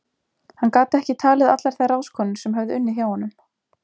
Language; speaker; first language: Icelandic; native; Icelandic